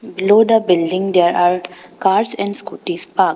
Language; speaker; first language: English; non-native, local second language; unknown